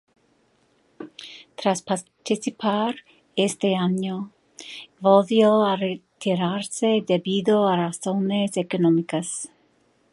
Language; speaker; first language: Spanish; non-native, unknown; English